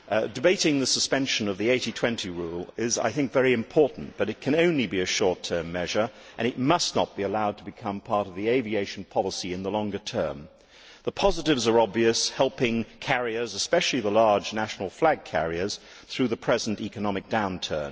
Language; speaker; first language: English; native; English